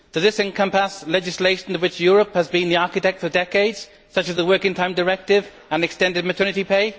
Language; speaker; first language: English; native; English